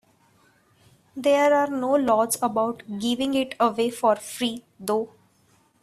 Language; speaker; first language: English; non-native, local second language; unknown